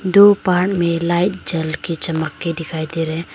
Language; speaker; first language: Hindi; non-native, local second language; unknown